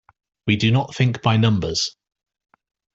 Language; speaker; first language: English; native; English